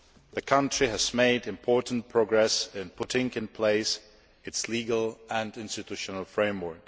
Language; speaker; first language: English; non-native, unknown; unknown